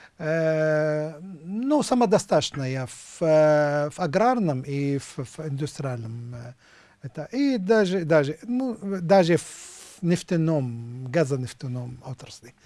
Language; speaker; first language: Russian; non-native, fluent; Arabic